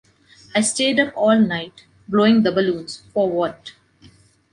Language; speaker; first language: English; non-native, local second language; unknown